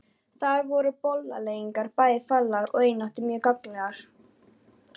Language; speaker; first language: Icelandic; non-native, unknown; Polish